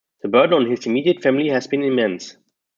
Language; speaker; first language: English; non-native, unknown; German